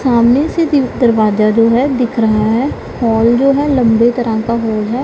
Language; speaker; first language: Hindi; non-native, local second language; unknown